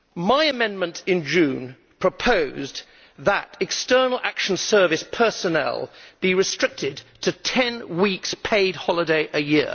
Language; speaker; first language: English; native; English